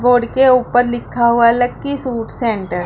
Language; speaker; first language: Hindi; non-native, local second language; Punjabi